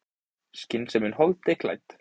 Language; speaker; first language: Icelandic; native; Icelandic